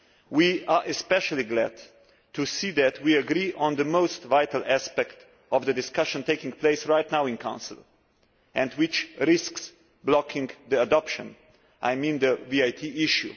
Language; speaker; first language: English; non-native, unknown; Slovenian